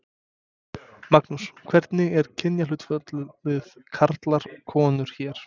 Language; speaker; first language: Icelandic; non-native, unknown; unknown